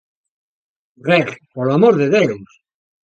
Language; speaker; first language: Galician; native; Galician